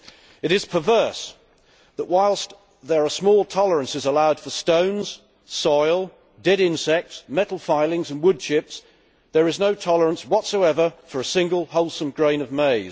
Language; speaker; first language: English; native; English